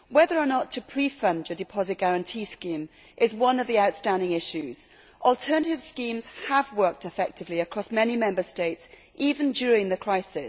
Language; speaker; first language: English; native; English